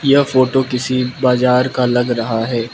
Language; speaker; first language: Hindi; non-native, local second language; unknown